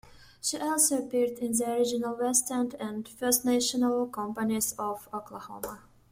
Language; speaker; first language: English; non-native, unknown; Russian